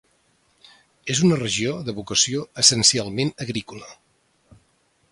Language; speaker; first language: Catalan; native; Catalan